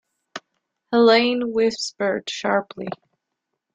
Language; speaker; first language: English; non-native, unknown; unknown